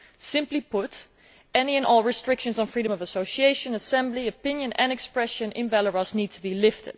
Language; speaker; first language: English; non-native, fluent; Dutch